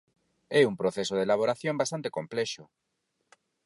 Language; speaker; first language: Galician; non-native, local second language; Spanish